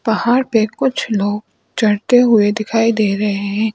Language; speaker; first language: Hindi; native; Hindi